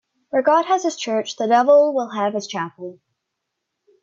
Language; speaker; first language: English; native; English